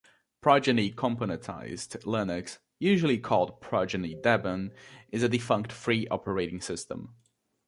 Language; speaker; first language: English; native; English